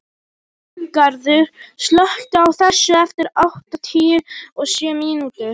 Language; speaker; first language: Icelandic; non-native, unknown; Polish